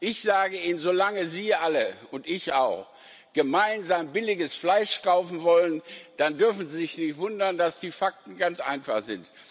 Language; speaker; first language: German; non-native, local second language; Luxembourgish